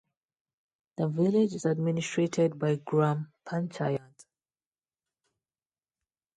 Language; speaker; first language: English; non-native, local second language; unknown